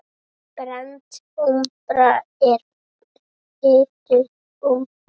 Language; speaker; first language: Icelandic; native; Icelandic